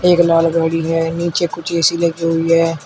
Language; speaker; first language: Hindi; native; Hindi